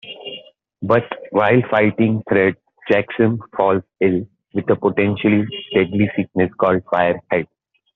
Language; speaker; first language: English; non-native, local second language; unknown